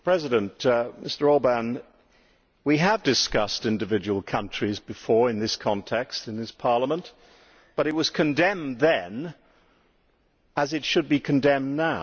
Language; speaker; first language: English; native; English